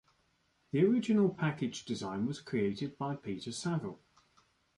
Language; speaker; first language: English; native; English